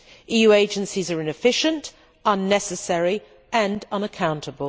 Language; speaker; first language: English; native; English